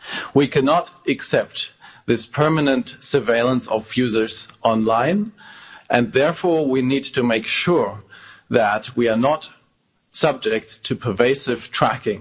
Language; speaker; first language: English; non-native, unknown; German